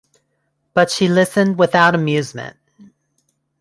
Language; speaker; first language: English; non-native, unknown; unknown